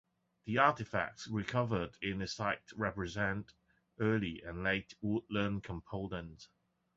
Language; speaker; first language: English; non-native, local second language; Cantonese